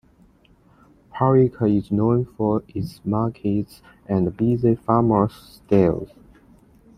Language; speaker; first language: English; non-native, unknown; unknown